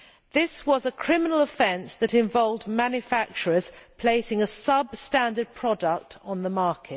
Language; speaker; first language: English; native; English